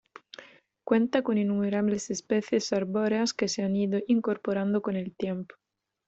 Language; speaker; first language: Spanish; non-native, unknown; Italian